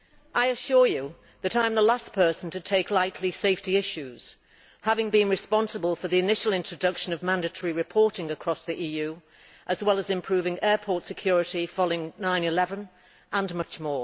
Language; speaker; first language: English; native; English